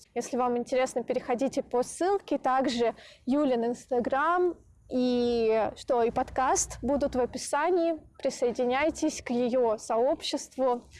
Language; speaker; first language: Russian; native; Russian